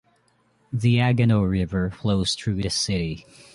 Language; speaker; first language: English; non-native, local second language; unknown